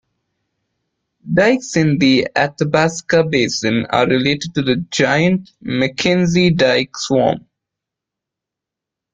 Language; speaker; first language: English; non-native, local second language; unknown